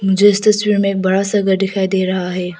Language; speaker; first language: Hindi; non-native, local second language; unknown